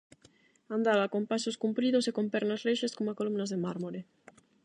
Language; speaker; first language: Galician; non-native, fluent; Spanish